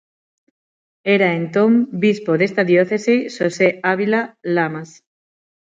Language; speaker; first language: Galician; non-native, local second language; Spanish